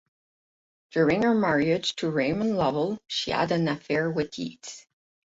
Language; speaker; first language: English; non-native, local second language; French